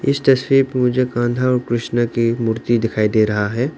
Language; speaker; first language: Hindi; non-native, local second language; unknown